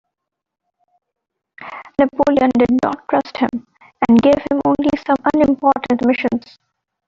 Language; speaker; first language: English; non-native, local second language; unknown